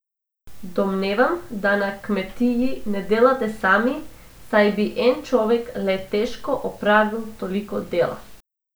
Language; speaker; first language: Slovenian; non-native, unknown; Macedonian